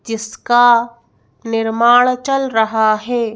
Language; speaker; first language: Hindi; native; Hindi